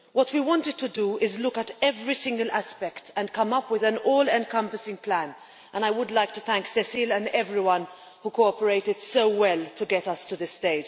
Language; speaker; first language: English; non-native, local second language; Maltese